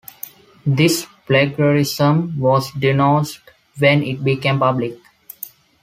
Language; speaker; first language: English; non-native, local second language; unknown